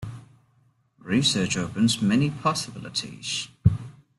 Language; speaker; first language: English; non-native, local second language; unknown